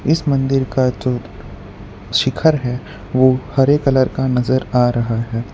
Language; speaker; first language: Hindi; non-native, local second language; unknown